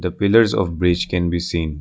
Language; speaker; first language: English; non-native, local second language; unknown